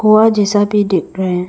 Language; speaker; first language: Hindi; non-native, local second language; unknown